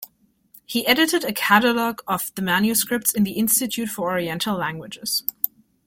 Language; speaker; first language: English; native; English